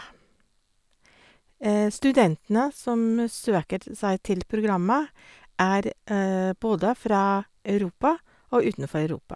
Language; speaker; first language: Norwegian; non-native, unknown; English